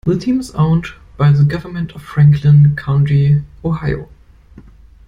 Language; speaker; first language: English; non-native, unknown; German